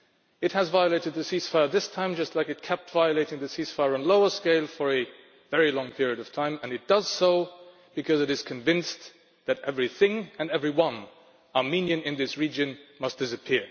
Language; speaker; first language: English; non-native, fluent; Luxembourgish